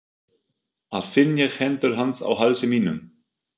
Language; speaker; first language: Icelandic; non-native, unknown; German